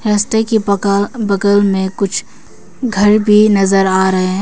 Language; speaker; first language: Hindi; early bilingual, other home language; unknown